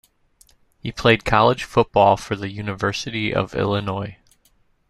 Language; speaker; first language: English; native; English